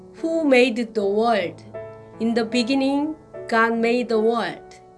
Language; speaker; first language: English; non-native, learner; Korean